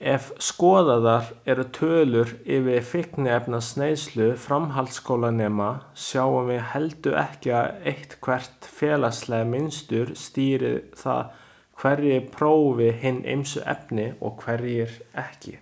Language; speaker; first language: Icelandic; non-native, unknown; Chinese